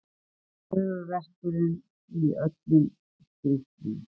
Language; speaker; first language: Icelandic; native; Icelandic